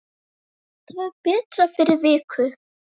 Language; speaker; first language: Icelandic; native; Icelandic